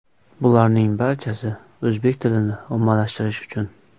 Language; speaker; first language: Uzbek; native; Uzbek